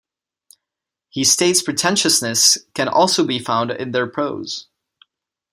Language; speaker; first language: English; non-native, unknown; Czech